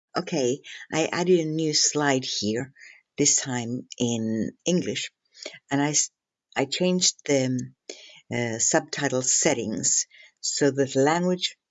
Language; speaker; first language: English; non-native, fluent; Finnish